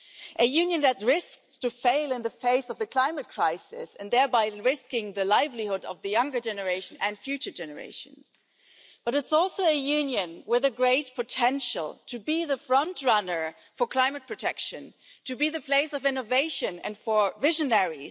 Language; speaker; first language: English; non-native, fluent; German